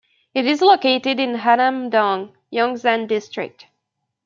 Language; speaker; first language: English; native; English